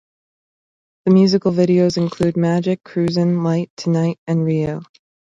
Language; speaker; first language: English; native; English